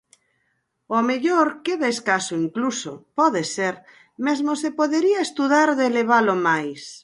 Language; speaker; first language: Galician; native; Galician